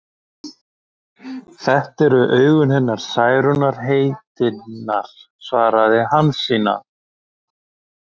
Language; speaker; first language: Icelandic; native; Icelandic